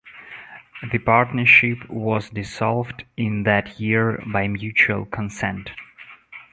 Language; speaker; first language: English; non-native, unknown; Russian